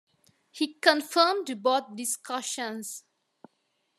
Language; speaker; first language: English; non-native, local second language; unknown